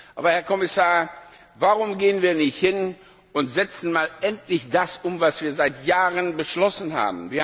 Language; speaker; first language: German; non-native, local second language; Luxembourgish